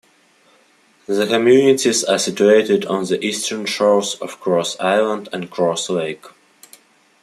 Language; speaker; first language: English; non-native, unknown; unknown